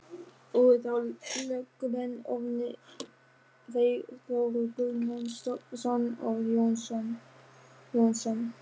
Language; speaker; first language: Icelandic; non-native, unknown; German